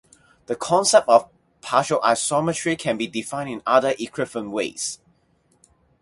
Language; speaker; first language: English; non-native, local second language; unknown